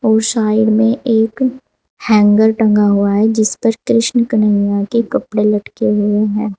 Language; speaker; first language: Hindi; native; Hindi